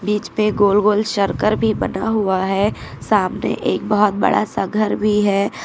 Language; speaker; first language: Hindi; native; Hindi